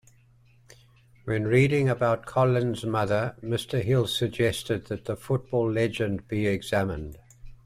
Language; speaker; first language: English; native; English